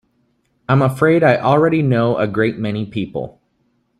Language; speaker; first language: English; native; English